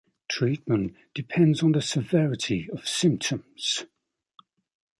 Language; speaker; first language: English; native; English